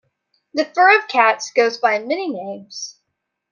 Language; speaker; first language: English; native; English